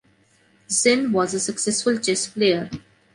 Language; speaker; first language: English; non-native, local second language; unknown